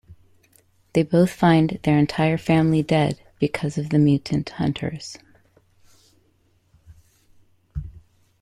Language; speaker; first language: English; native; English